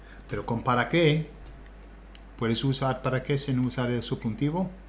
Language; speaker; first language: Spanish; non-native, fluent; English